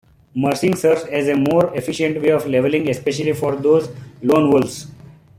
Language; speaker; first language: English; non-native, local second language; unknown